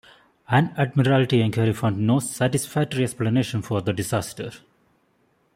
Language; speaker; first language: English; non-native, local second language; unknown